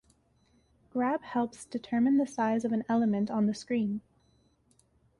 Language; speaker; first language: English; native; English